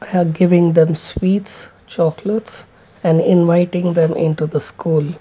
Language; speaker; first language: English; non-native, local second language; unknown